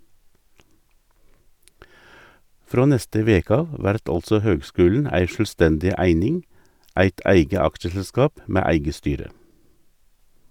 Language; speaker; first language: Norwegian; native; Norwegian